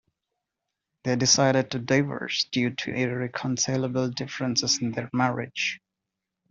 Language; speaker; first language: English; non-native, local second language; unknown